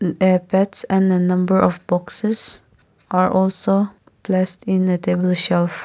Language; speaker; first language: English; non-native, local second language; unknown